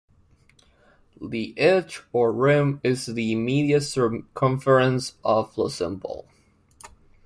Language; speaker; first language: English; non-native, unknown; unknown